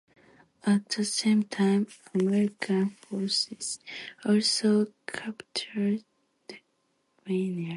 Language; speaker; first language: English; non-native, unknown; Japanese